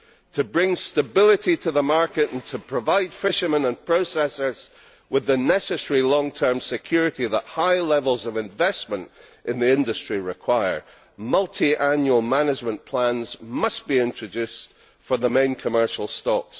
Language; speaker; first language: English; native; English